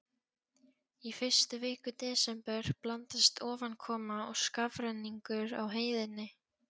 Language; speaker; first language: Icelandic; non-native, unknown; Polish